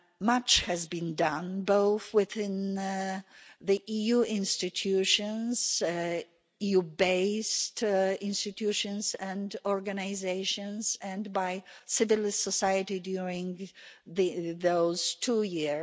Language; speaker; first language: English; non-native, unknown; Polish